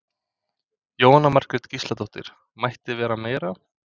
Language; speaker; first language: Icelandic; non-native, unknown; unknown